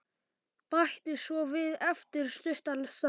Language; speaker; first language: Icelandic; non-native, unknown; Polish